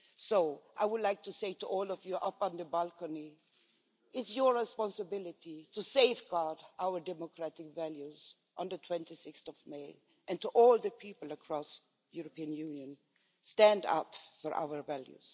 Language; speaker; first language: English; non-native, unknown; Swedish